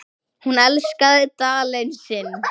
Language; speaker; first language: Icelandic; native; Icelandic